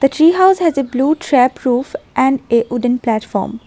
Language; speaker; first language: English; non-native, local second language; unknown